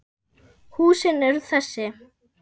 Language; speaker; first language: Icelandic; non-native, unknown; German